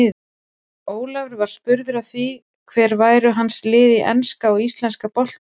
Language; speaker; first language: Icelandic; native; Icelandic